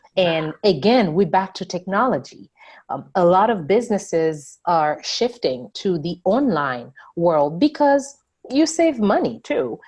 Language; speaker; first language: English; non-native, fluent; Haitian Creole